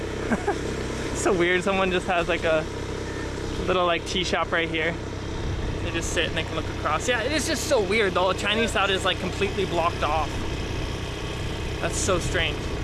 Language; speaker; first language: English; native; English